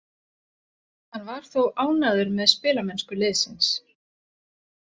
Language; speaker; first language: Icelandic; native; Icelandic